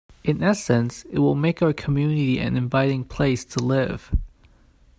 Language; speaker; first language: English; non-native, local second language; Cantonese